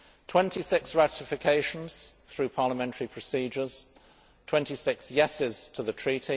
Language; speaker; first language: English; native; English